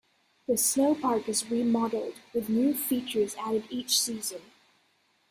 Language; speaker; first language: English; native; English